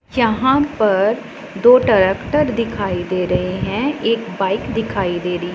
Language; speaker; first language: Hindi; non-native, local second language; Punjabi